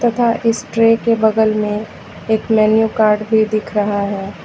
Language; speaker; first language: Hindi; native; Hindi